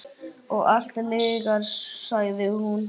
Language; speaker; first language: Icelandic; native; Icelandic